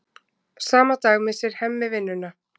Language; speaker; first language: Icelandic; native; Icelandic